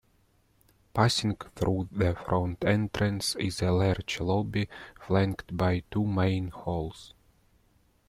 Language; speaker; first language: English; non-native, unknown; Russian